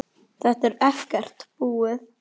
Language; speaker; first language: Icelandic; native; Icelandic